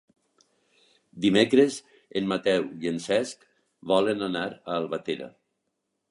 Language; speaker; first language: Catalan; native; Catalan